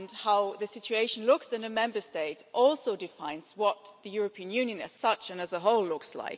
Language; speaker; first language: English; non-native, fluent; German